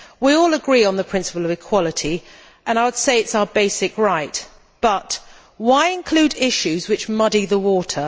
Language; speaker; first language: English; native; English